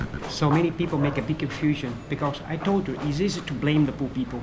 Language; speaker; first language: English; non-native, fluent; Portuguese